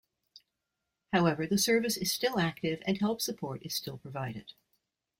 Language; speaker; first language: English; native; English